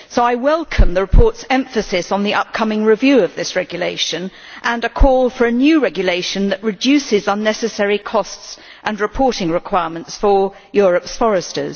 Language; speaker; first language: English; native; English